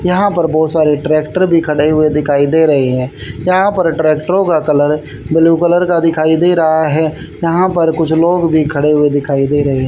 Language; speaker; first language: Hindi; native; Hindi